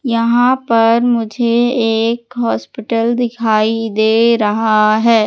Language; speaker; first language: Hindi; native; Hindi